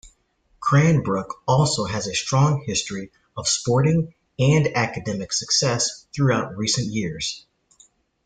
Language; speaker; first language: English; native; English